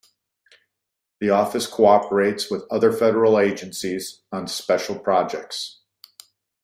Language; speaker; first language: English; native; English